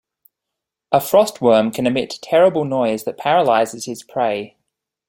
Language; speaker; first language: English; native; English